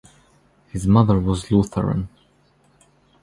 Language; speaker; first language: English; non-native, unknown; Croatian